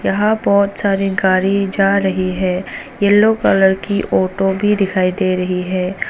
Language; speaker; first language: Hindi; non-native, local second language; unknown